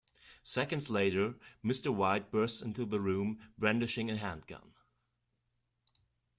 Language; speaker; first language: English; non-native, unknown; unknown